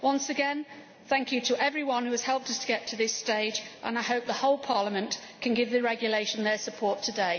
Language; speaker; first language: English; native; English